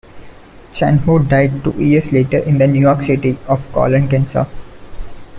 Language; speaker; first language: English; non-native, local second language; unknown